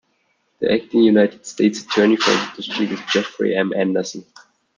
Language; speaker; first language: English; non-native, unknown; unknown